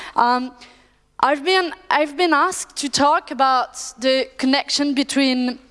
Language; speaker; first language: English; non-native, fluent; French